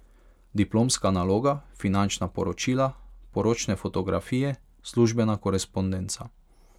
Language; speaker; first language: Slovenian; non-native, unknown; Hungarian